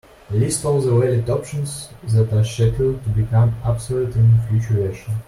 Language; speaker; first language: English; non-native, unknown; Russian